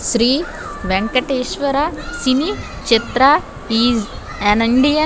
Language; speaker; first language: English; non-native, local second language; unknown